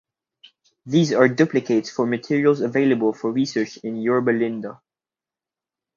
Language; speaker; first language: English; native; English